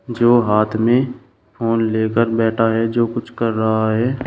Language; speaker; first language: Hindi; native; Hindi